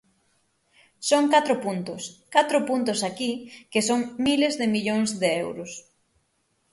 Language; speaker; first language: Galician; native; Galician